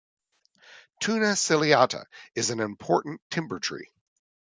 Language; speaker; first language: English; native; English